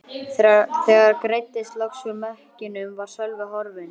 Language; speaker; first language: Icelandic; native; Icelandic